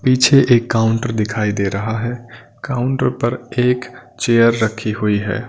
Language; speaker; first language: Hindi; non-native, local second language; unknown